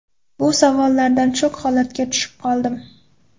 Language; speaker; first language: Uzbek; non-native, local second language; Kara-Kalpak